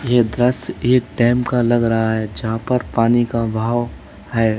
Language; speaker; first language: Hindi; native; Hindi